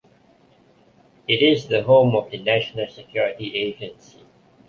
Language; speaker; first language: English; non-native, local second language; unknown